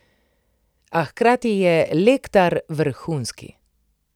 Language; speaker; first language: Slovenian; native; Slovenian